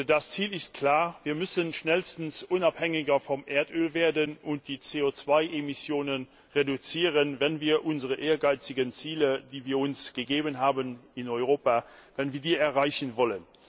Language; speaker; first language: German; non-native, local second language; Luxembourgish